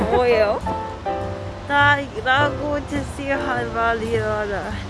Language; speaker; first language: Korean; non-native, learner; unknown